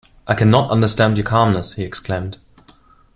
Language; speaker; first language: English; non-native, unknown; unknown